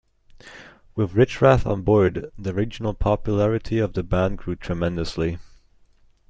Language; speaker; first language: English; native; English